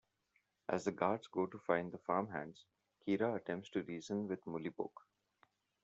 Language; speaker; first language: English; non-native, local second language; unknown